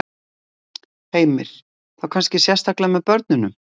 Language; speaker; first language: Icelandic; native; Icelandic